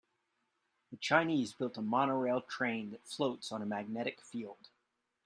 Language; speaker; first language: English; native; English